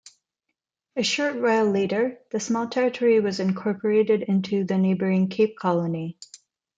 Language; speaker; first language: English; non-native, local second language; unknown